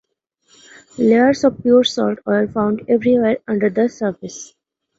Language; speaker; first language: English; non-native, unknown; Bangla